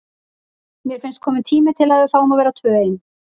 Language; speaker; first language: Icelandic; native; Icelandic